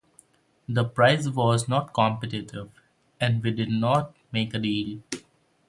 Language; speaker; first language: English; non-native, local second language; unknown